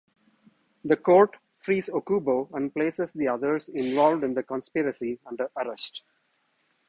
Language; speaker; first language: English; non-native, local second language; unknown